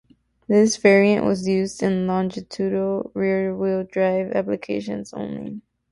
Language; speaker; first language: English; native; English